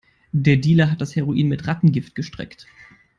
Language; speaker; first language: English; non-native, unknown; German